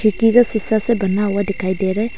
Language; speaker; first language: Hindi; non-native, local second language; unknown